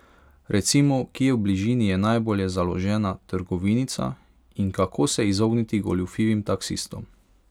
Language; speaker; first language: Slovenian; non-native, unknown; Hungarian